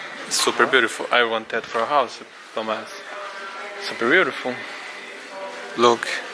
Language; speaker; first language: English; non-native, fluent; Portuguese